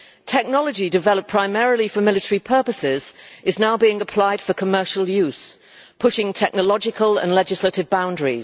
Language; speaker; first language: English; native; English